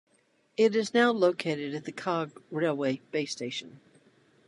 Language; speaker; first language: English; native; English